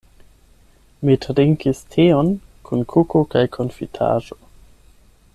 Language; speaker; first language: Esperanto; non-native, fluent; German